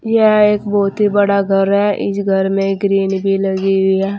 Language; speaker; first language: Hindi; native; Hindi